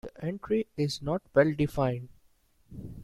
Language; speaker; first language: English; non-native, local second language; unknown